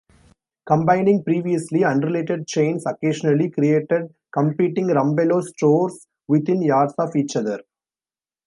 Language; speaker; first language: English; non-native, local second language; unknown